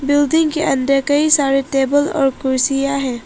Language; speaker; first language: Hindi; non-native, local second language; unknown